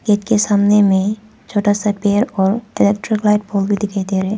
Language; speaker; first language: Hindi; non-native, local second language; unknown